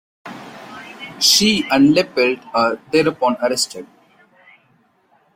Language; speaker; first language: English; non-native, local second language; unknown